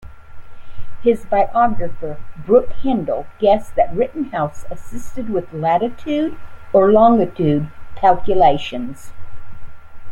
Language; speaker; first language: English; native; English